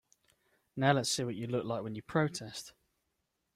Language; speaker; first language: English; native; English